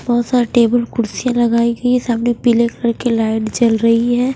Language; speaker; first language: Hindi; non-native, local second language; Punjabi